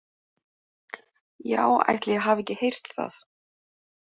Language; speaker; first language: Icelandic; native; Icelandic